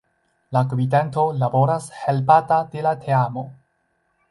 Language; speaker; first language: Esperanto; non-native, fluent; Chinese